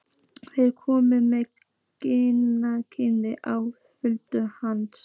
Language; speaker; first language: Icelandic; native; Icelandic